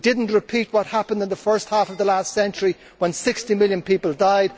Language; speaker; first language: English; native; English